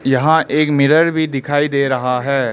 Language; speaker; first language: Hindi; early bilingual, other home language; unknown